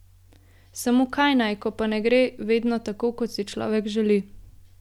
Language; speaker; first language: Slovenian; native; Slovenian